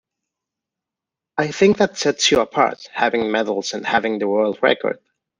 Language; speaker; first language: English; non-native, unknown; Spanish